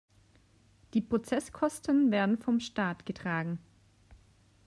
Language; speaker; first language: German; native; German